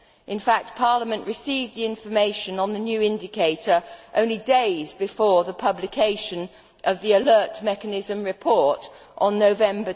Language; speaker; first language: English; native; English